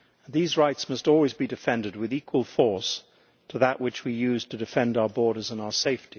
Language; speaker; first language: English; native; English